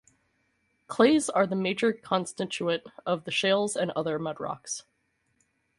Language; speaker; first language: English; native; English